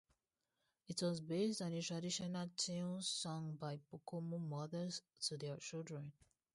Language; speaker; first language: English; non-native, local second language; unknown